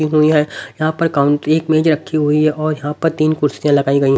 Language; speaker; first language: Hindi; native; Hindi